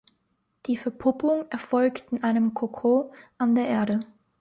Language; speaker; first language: German; native; German